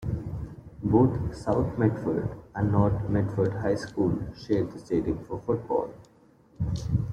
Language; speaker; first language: English; non-native, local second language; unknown